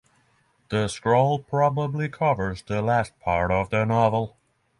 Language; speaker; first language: English; non-native, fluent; Norwegian